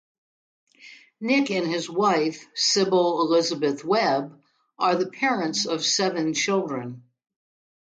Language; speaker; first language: English; native; English